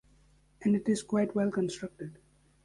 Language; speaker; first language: English; native; English